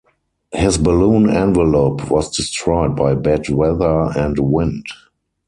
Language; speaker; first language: English; non-native, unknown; German